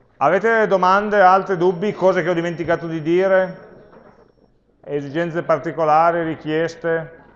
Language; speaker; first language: Italian; native; Italian